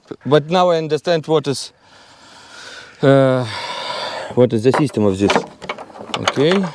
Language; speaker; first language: English; non-native, learner; Russian